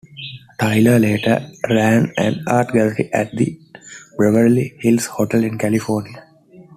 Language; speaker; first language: English; non-native, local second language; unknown